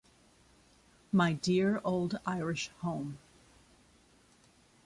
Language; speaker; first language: English; native; English